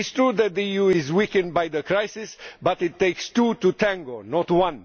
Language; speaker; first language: English; non-native, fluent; Romanian